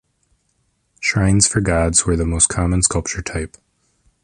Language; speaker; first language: English; native; English